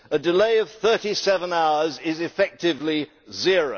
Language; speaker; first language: English; native; English